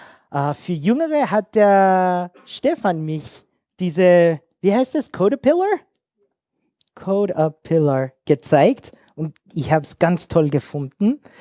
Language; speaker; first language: German; non-native, learner; English